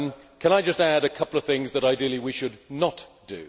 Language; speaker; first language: English; native; English